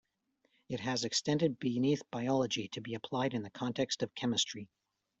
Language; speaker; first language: English; native; English